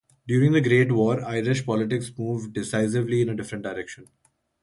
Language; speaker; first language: English; non-native, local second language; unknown